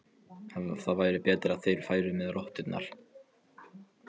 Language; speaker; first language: Icelandic; non-native, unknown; Polish